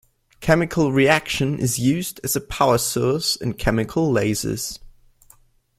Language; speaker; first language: English; non-native, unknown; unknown